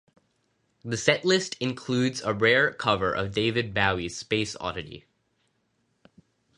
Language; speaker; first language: English; non-native, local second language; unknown